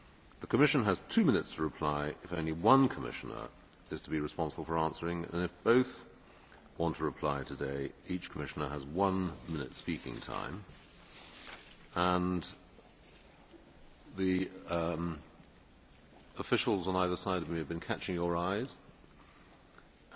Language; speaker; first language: English; native; English